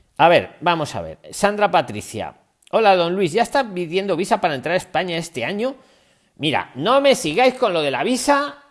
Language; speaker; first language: Spanish; native; Spanish